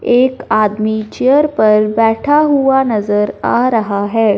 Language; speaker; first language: Hindi; non-native, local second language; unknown